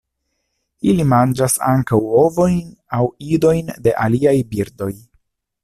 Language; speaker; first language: Esperanto; non-native, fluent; Italian